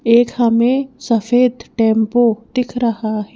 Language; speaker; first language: Hindi; native; Hindi